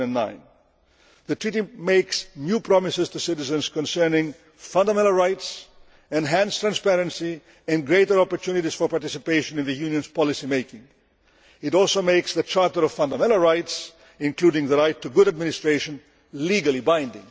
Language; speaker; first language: English; non-native, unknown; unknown